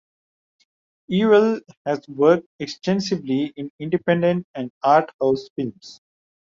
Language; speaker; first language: English; non-native, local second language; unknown